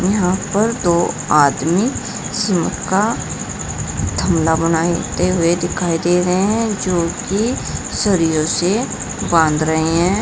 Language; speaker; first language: Hindi; native; Hindi